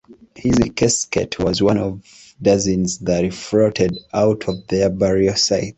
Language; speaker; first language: English; non-native, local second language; Ganda